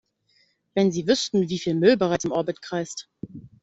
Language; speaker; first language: German; native; German